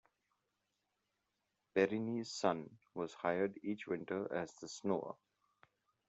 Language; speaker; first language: English; non-native, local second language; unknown